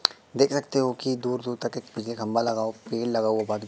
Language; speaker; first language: Hindi; native; Hindi